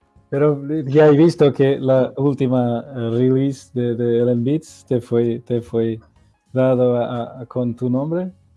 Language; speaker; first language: Spanish; non-native, related language; Portuguese